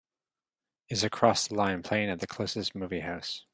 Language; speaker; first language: English; native; English